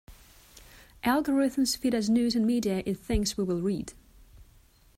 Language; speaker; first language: English; non-native, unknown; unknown